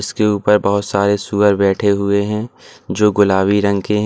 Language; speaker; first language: Hindi; native; Hindi